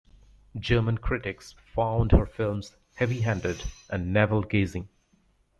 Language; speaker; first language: English; native; English